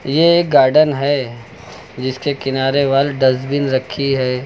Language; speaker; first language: Hindi; native; Hindi